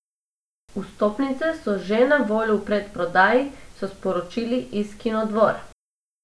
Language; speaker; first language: Slovenian; non-native, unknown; Macedonian